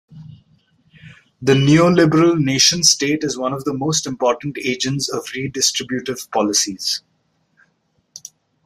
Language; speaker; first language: English; non-native, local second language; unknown